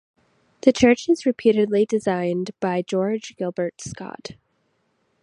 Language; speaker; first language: English; native; English